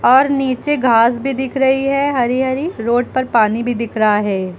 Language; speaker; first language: Hindi; native; Hindi